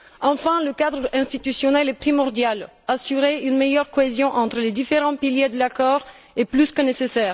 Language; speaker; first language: French; non-native, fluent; Bulgarian